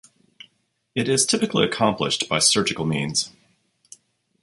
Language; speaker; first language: English; native; English